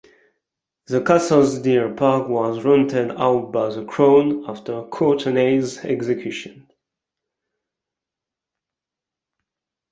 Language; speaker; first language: English; non-native, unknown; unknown